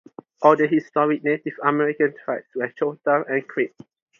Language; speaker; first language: English; non-native, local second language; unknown